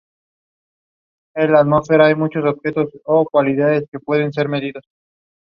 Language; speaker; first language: English; non-native, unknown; Spanish